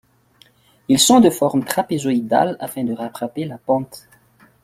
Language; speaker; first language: French; non-native, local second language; Malagasy